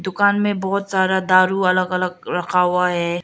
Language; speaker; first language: Hindi; non-native, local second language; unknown